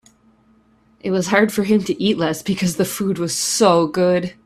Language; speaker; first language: English; native; English